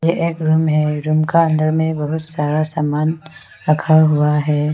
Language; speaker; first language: Hindi; non-native, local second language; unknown